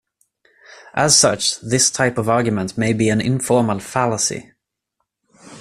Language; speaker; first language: English; non-native, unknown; Swedish